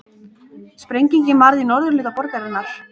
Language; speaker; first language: Icelandic; native; Icelandic